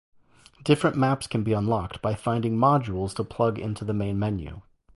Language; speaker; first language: English; native; English